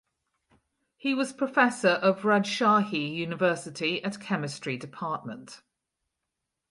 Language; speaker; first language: English; native; English